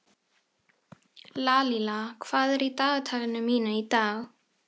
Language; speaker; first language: Icelandic; non-native, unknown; Filipino